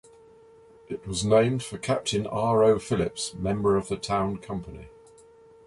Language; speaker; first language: English; native; English